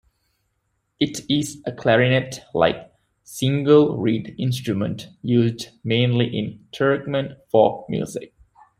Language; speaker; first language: English; native; English